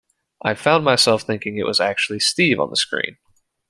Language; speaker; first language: English; native; English